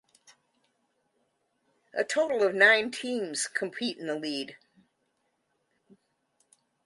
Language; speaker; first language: English; native; English